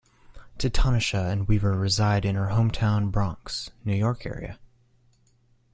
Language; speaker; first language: English; native; English